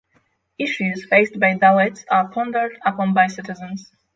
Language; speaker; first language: English; non-native, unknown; Polish